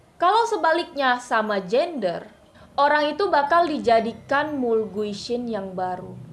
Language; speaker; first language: Indonesian; non-native, local second language; Hakka Chinese